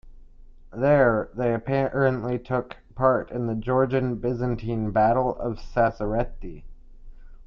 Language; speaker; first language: English; native; English